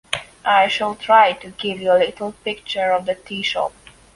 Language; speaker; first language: English; non-native, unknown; Polish